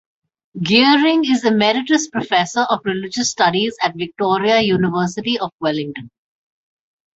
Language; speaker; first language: English; non-native, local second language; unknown